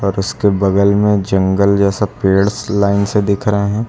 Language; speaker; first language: Hindi; native; Hindi